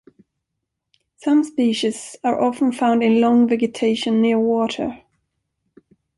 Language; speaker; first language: English; non-native, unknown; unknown